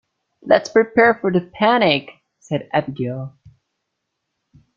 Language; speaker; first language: English; native; English